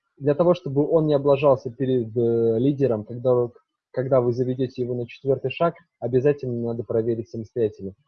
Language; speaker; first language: Russian; native; Russian